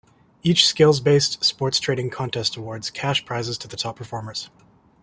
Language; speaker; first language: English; native; English